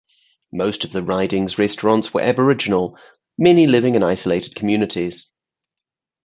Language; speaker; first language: English; native; English